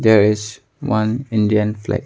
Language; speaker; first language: English; non-native, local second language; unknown